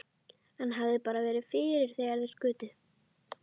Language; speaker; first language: Icelandic; native; Icelandic